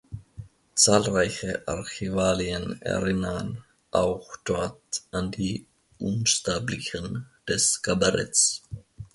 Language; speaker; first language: German; non-native, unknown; Finnish